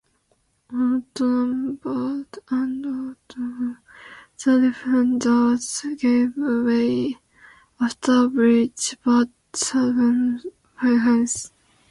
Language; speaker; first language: English; non-native, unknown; Japanese